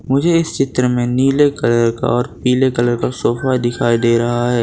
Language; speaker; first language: Hindi; non-native, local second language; Gujarati